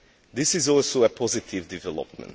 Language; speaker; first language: English; non-native, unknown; Hungarian